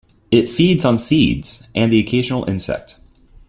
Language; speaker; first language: English; native; English